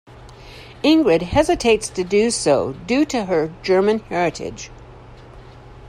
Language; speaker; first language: English; native; English